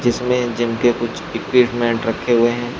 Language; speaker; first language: Hindi; native; Hindi